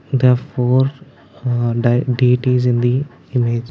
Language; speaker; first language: English; non-native, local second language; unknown